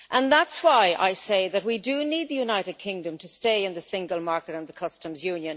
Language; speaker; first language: English; native; English